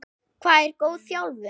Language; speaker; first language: Icelandic; non-native, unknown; German